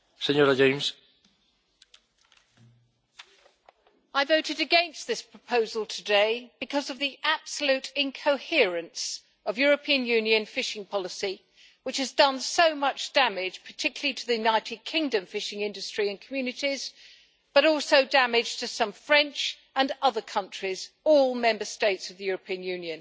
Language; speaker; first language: English; native; English